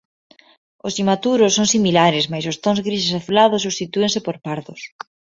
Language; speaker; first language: Galician; non-native, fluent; Spanish